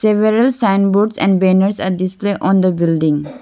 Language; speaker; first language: English; non-native, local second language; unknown